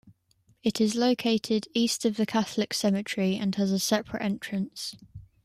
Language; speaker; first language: English; native; English